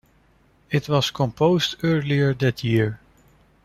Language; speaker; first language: English; non-native, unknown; Dutch